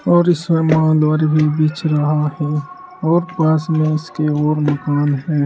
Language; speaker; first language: Hindi; native; Hindi